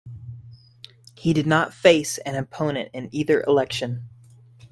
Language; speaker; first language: English; native; English